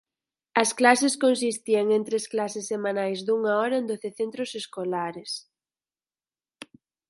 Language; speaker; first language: Galician; native; Galician